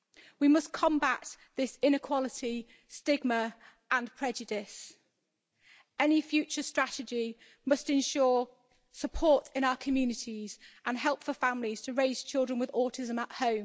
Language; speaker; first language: English; native; English